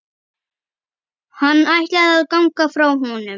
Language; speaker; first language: Icelandic; native; Icelandic